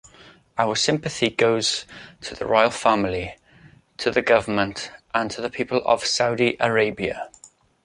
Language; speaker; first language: English; native; English